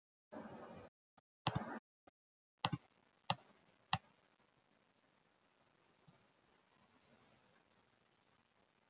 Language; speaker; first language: Icelandic; non-native, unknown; German